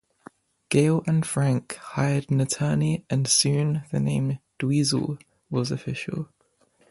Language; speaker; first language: English; native; English